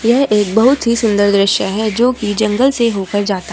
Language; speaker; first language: Hindi; native; Hindi